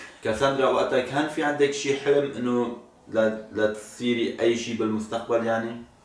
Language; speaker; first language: Arabic; native; Arabic